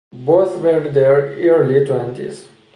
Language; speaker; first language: English; non-native, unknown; Persian